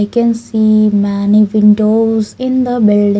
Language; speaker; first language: English; non-native, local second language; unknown